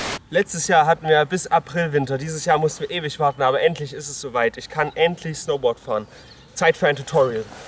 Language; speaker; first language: German; native; German